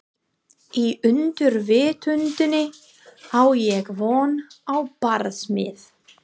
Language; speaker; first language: Icelandic; non-native, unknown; English